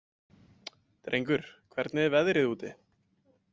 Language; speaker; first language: Icelandic; native; Icelandic